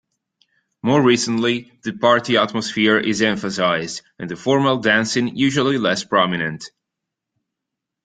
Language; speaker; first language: English; non-native, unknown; Italian